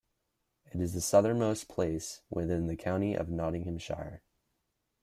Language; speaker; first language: English; native; English